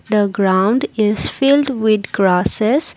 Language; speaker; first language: English; non-native, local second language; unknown